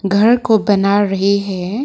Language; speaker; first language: Hindi; non-native, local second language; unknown